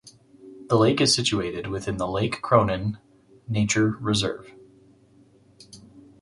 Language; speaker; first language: English; native; English